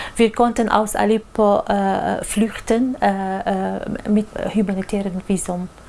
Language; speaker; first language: German; non-native, learner; Arabic